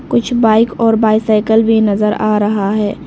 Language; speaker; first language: Hindi; early bilingual, other home language; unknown